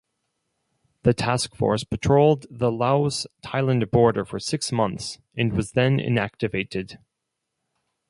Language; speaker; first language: English; non-native, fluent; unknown